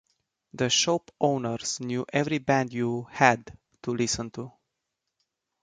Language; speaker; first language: English; non-native, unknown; Romanian